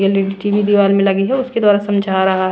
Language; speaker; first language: Hindi; non-native, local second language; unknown